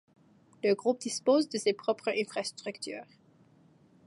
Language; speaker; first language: French; native; French